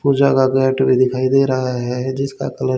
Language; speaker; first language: Hindi; native; Hindi